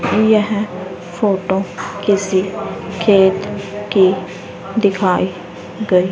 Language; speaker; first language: Hindi; native; Hindi